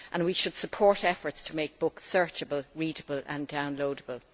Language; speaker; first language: English; native; English